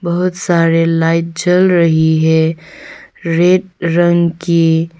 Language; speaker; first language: Hindi; early bilingual, other home language; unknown